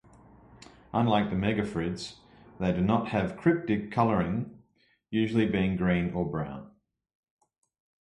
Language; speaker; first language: English; native; English